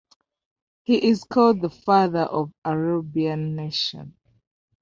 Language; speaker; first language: English; non-native, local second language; Ganda